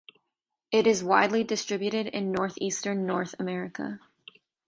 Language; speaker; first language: English; native; English